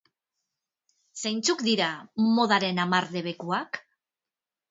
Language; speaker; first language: Basque; non-native, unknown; Spanish